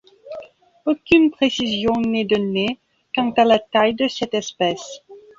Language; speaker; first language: French; non-native, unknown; Belarusian